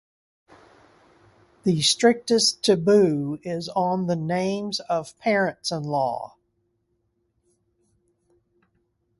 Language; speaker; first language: English; native; English